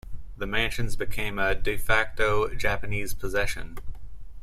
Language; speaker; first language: English; native; English